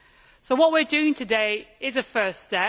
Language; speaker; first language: English; native; English